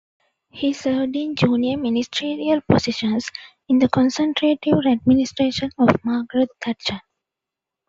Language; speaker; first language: English; non-native, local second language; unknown